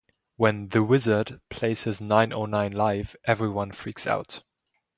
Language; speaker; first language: English; non-native, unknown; German